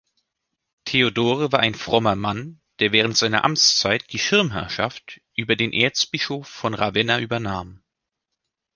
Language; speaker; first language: German; native; German